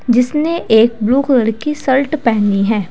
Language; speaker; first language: Hindi; native; Hindi